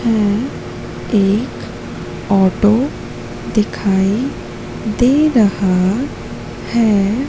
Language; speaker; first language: Hindi; native; Hindi